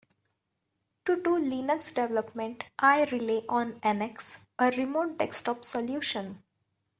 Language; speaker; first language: English; non-native, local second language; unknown